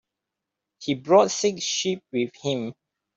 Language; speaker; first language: English; non-native, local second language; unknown